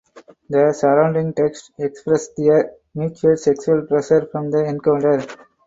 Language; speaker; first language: English; non-native, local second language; Tamil